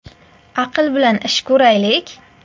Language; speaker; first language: Uzbek; native; Uzbek